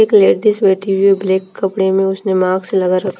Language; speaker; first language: Hindi; non-native, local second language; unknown